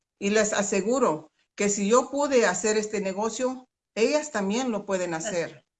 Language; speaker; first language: Spanish; native; Spanish